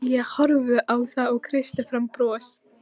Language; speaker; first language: Icelandic; non-native, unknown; Polish